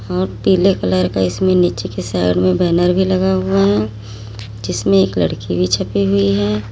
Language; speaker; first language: Hindi; native; Hindi